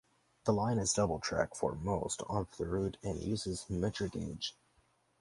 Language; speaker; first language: English; native; English